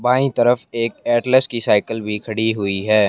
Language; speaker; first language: Hindi; native; Hindi